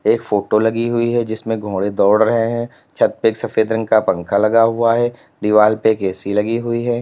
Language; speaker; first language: Hindi; native; Hindi